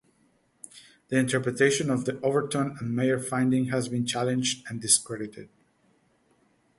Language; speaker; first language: English; native; English